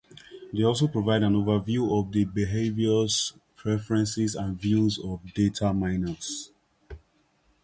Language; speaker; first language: English; non-native, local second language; Urhobo